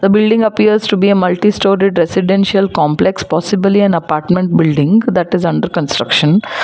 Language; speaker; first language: English; non-native, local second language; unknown